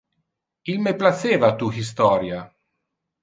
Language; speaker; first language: Interlingua; non-native, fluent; Italian